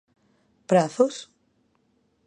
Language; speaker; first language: Galician; native; Galician